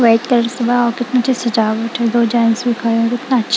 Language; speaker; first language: Hindi; non-native, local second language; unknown